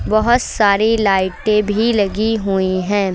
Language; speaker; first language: Hindi; native; Hindi